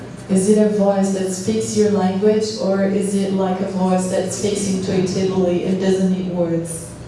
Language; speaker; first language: English; non-native, fluent; Portuguese